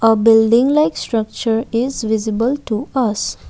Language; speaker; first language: English; non-native, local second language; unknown